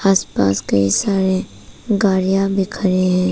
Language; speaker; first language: Hindi; early bilingual, other home language; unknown